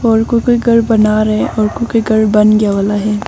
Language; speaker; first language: Hindi; non-native, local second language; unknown